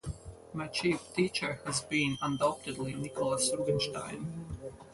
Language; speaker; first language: English; non-native, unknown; Latvian